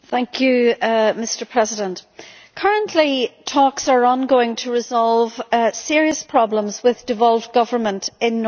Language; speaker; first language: English; native; English